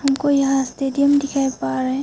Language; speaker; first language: Hindi; non-native, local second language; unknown